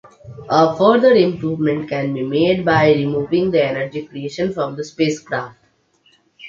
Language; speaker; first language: English; non-native, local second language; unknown